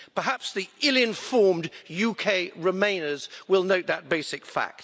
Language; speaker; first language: English; native; English